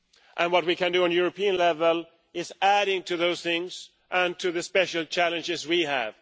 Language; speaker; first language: English; non-native, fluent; Swedish